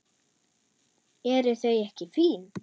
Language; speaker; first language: Icelandic; non-native, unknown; German